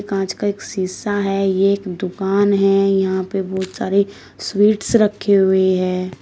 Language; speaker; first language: Hindi; native; Hindi